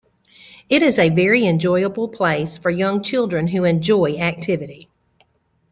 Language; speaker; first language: English; native; English